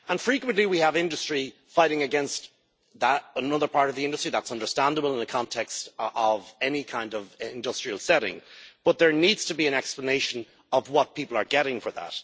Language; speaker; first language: English; native; English